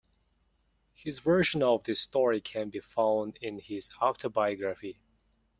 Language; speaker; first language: English; non-native, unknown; Mongolian